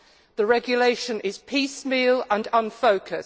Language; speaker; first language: English; native; English